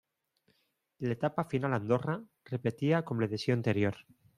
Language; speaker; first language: Catalan; non-native, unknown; Spanish